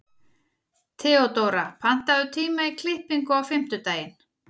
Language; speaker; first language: Icelandic; native; Icelandic